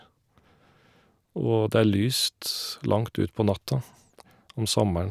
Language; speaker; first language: Norwegian; non-native, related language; Faroese